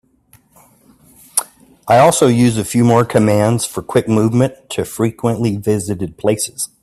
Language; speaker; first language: English; native; English